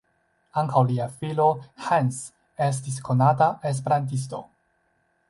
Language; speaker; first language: Esperanto; non-native, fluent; Chinese